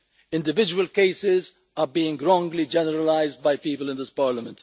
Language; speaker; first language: English; non-native, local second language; Maltese